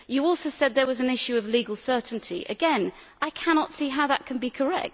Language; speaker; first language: English; native; English